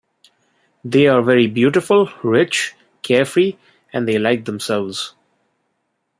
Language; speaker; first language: English; non-native, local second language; Bangla